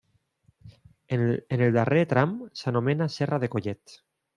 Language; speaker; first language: Catalan; non-native, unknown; Spanish